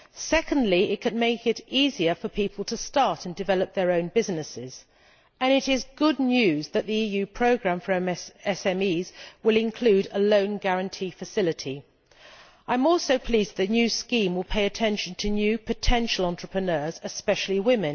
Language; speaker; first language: English; native; English